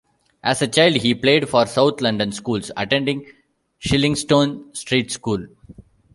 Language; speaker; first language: English; non-native, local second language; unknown